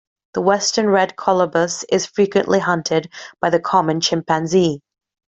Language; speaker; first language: English; native; English